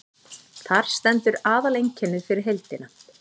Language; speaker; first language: Icelandic; native; Icelandic